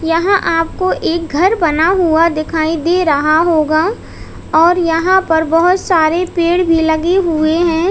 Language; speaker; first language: Hindi; native; Hindi